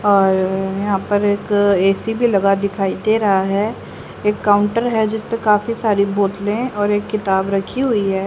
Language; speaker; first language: Hindi; native; Hindi